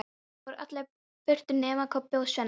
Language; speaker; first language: Icelandic; non-native, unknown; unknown